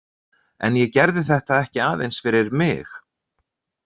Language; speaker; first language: Icelandic; native; Icelandic